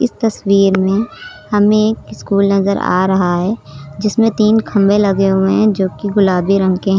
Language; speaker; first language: Hindi; native; Hindi